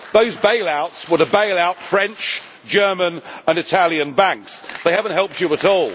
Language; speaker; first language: English; native; English